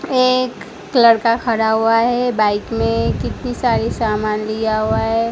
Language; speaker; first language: Hindi; non-native, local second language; Gujarati